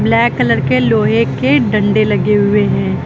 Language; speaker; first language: Hindi; native; Hindi